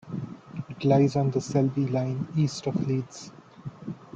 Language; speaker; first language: English; non-native, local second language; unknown